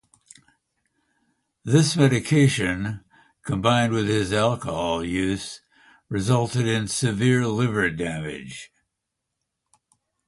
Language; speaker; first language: English; native; English